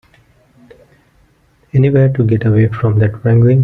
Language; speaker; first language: English; non-native, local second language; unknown